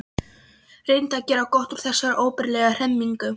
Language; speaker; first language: Icelandic; non-native, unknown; Polish